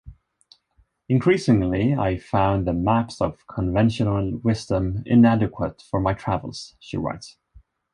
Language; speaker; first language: English; non-native, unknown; Swedish